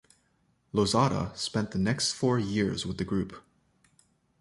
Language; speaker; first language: English; native; English